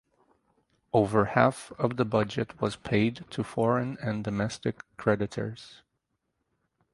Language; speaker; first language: English; native; English